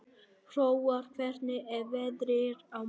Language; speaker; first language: Icelandic; non-native, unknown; Vietnamese